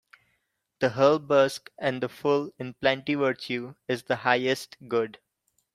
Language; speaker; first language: English; non-native, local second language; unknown